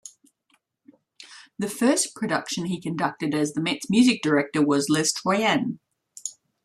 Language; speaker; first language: English; native; English